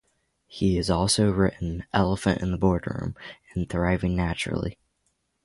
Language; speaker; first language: English; native; English